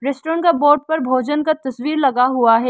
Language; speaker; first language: Hindi; non-native, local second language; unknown